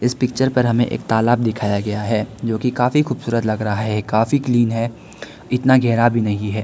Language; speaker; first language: Hindi; non-native, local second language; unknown